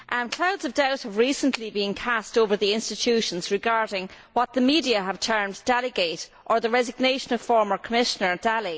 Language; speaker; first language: English; native; English